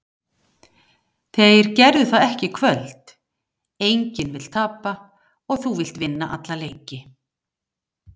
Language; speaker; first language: Icelandic; native; Icelandic